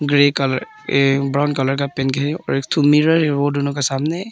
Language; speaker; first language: Hindi; early bilingual, other home language; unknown